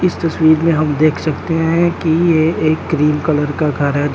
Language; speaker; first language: Hindi; native; Hindi